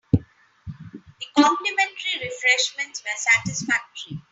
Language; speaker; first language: English; non-native, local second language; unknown